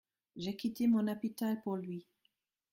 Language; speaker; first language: French; non-native, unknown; German